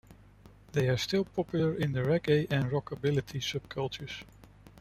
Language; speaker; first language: English; non-native, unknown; Dutch